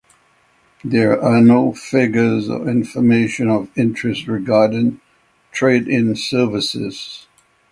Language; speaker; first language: English; native; English